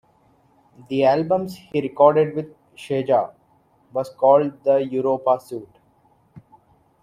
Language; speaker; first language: English; non-native, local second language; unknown